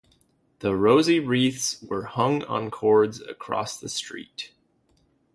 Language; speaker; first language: English; native; English